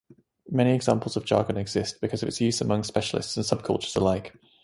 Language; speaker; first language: English; native; English